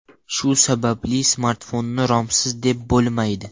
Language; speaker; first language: Uzbek; non-native, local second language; Russian